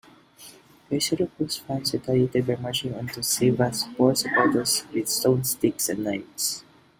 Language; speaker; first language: English; non-native, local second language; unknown